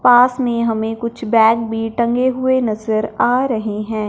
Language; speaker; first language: Hindi; non-native, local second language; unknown